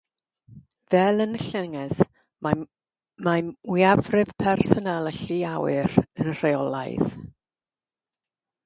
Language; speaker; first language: Welsh; non-native, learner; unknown